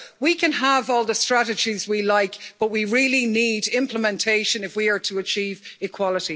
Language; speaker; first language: English; native; English